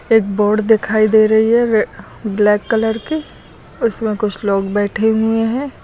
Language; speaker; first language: Hindi; native; Hindi